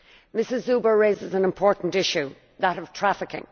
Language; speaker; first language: English; native; English